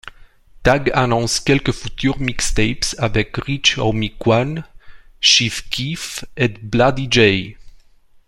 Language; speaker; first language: French; non-native, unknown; Romanian